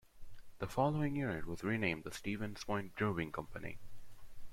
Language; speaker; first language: English; non-native, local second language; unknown